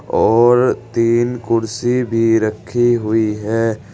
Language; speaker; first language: Hindi; native; Hindi